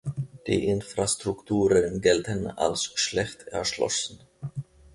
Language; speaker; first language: German; non-native, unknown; Finnish